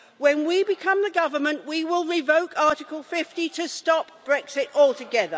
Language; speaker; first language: English; native; English